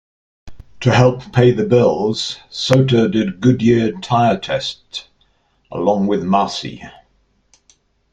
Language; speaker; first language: English; native; English